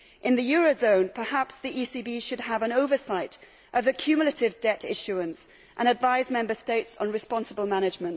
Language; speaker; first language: English; native; English